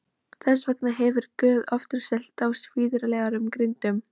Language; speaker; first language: Icelandic; non-native, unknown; Polish